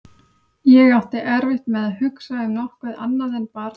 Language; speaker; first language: Icelandic; native; Icelandic